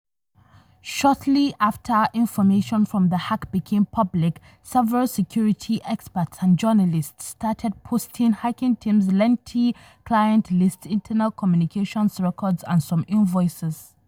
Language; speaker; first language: English; non-native, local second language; Hausa